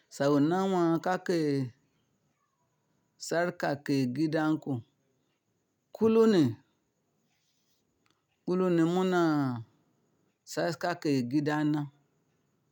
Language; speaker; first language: Hausa; non-native, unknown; Yoruba